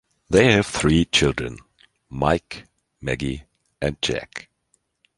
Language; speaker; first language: English; non-native, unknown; German